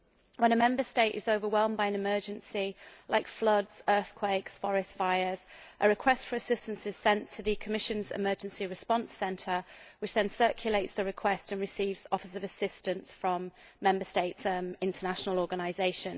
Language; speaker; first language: English; native; English